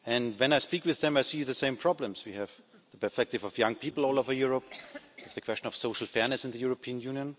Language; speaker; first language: English; non-native, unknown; German